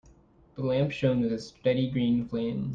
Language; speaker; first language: English; native; English